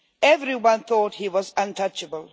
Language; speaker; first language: English; non-native, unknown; Swedish